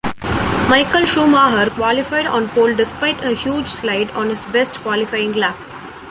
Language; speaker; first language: English; non-native, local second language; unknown